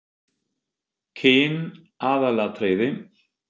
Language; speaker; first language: Icelandic; non-native, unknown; German